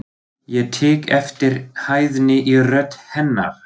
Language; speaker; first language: Icelandic; non-native, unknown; German